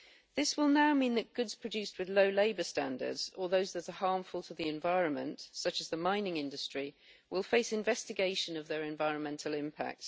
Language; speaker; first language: English; native; English